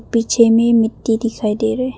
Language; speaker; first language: Hindi; non-native, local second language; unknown